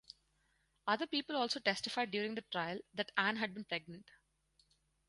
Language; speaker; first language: English; non-native, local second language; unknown